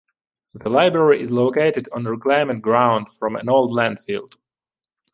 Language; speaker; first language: English; non-native, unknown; Ukrainian